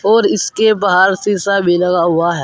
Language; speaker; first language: Hindi; native; Hindi